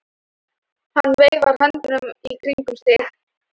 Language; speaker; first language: Icelandic; non-native, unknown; Thai